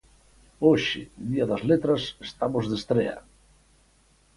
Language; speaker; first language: Galician; native; Galician